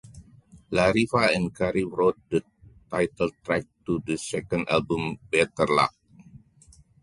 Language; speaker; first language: English; non-native, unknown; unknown